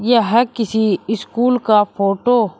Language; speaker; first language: Hindi; native; Hindi